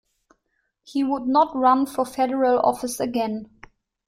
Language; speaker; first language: English; non-native, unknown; German